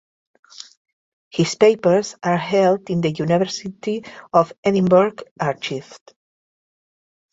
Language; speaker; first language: English; non-native, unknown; Catalan